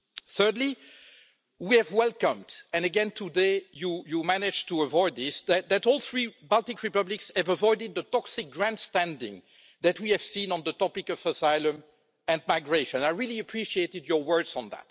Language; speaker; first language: English; non-native, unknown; French